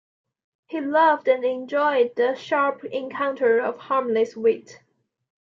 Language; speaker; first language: English; non-native, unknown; Chinese